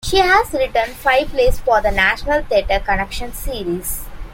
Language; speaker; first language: English; non-native, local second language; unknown